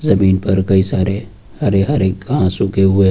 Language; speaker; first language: Hindi; native; Hindi